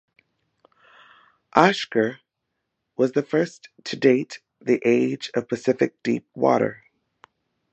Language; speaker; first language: English; native; English